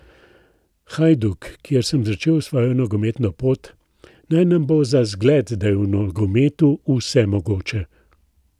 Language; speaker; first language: Slovenian; native; Slovenian